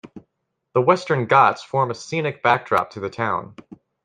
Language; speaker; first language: English; native; English